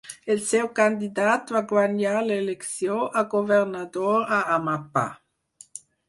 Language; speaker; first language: Catalan; non-native, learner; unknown